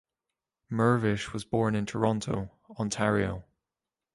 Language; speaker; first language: English; native; English